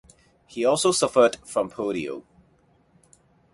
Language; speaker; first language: English; non-native, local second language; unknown